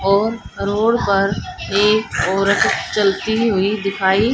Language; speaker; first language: Hindi; native; Hindi